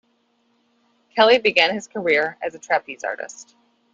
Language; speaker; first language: English; native; English